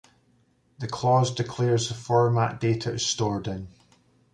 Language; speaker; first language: English; native; English